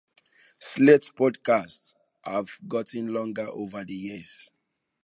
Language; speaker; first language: English; non-native, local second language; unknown